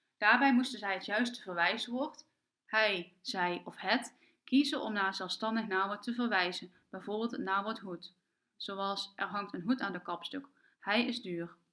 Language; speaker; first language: Dutch; native; Dutch